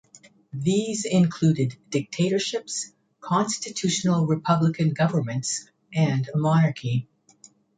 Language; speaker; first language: English; native; English